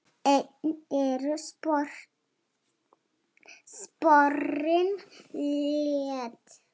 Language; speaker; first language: Icelandic; non-native, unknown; Lithuanian